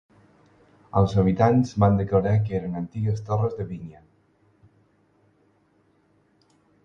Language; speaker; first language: Catalan; non-native, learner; Spanish